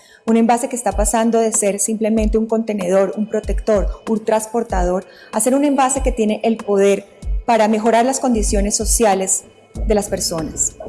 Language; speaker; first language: Spanish; native; Spanish